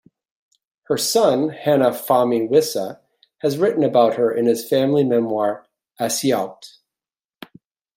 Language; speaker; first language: English; native; English